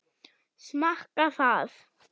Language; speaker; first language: Icelandic; non-native, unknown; German